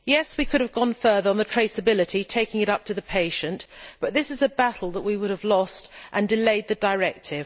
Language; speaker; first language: English; native; English